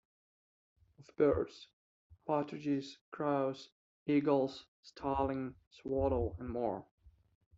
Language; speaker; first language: English; non-native, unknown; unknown